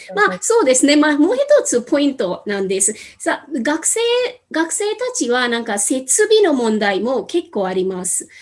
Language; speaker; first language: Japanese; non-native, fluent; Hindi